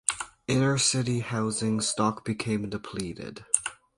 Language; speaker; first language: English; native; English